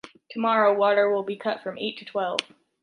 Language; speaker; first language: English; native; English